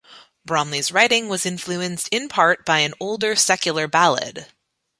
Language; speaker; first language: English; native; English